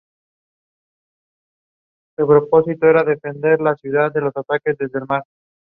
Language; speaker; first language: English; non-native, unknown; Spanish